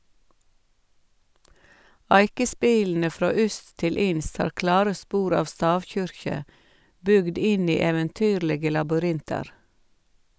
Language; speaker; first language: Norwegian; native; Norwegian